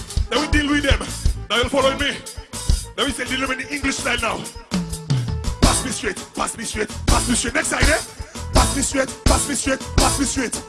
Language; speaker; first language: English; native; English